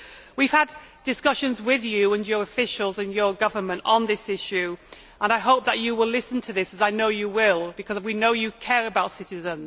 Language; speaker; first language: English; native; English